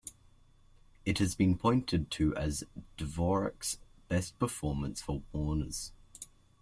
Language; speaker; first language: English; native; English